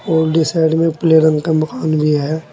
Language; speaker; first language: Hindi; native; Hindi